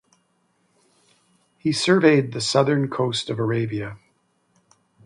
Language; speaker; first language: English; native; English